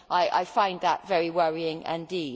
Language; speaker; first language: English; native; English